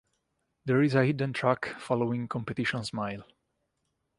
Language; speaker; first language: English; non-native, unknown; Italian